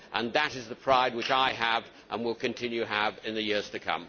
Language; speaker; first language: English; native; English